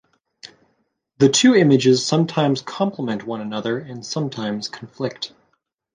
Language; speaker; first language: English; native; English